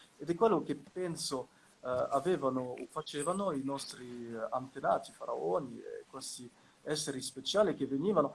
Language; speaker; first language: Italian; non-native, fluent; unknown